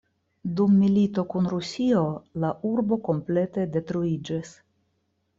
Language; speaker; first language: Esperanto; non-native, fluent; Russian